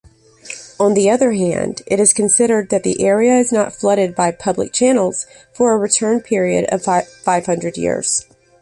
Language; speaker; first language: English; native; English